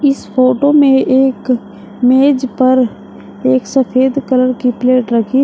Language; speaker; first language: Hindi; native; Hindi